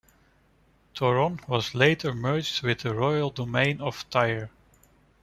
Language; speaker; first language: English; non-native, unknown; Dutch